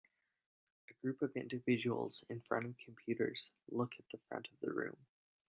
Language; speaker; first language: English; native; English